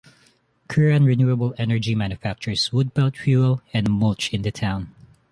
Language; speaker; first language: English; non-native, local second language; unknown